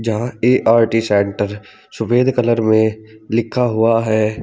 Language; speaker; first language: Hindi; native; Hindi